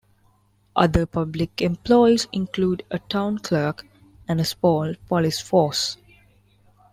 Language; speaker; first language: English; non-native, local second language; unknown